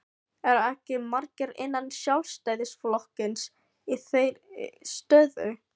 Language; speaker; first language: Icelandic; non-native, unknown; Filipino